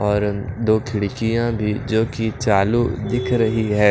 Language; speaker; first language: Hindi; non-native, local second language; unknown